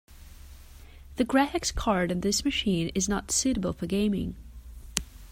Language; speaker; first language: English; non-native, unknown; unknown